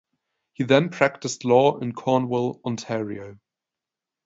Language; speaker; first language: English; non-native, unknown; German